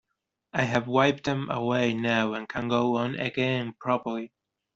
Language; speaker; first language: English; non-native, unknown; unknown